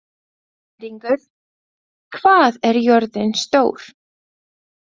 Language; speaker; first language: Icelandic; non-native, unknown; Latvian